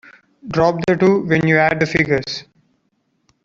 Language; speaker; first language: English; non-native, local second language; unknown